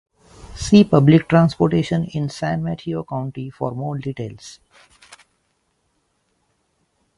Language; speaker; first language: English; non-native, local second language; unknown